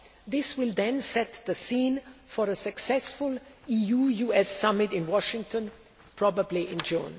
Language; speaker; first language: English; non-native, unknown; German